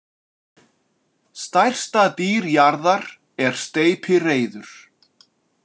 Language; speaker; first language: Icelandic; native; Icelandic